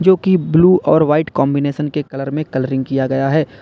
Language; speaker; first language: Hindi; native; Hindi